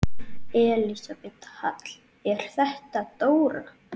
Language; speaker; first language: Icelandic; native; Icelandic